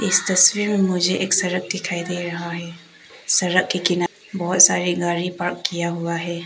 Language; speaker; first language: Hindi; non-native, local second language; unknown